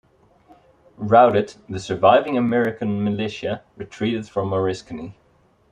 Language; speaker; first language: English; non-native, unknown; Dutch